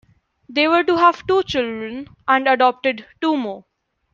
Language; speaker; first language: English; non-native, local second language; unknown